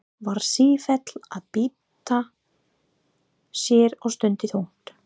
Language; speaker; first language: Icelandic; non-native, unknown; English